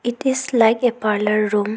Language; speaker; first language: English; non-native, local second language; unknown